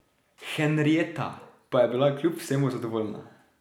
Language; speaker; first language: Slovenian; native; Slovenian